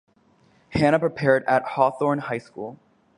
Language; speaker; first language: English; native; English